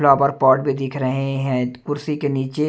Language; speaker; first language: Hindi; non-native, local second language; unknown